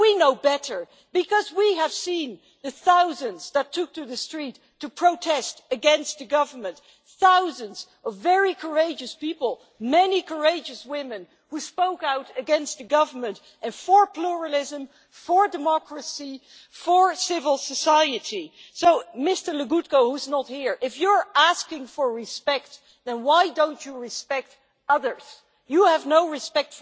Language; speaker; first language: English; non-native, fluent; Dutch